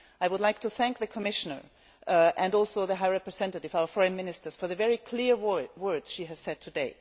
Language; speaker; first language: English; non-native, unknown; German